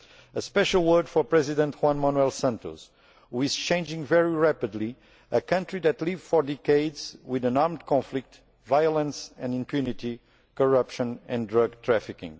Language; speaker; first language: English; non-native, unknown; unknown